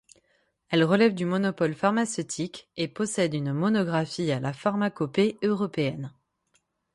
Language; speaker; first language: French; native; French